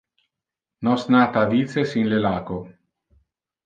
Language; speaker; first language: Interlingua; non-native, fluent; Italian